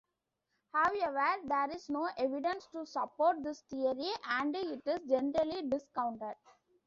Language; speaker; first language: English; non-native, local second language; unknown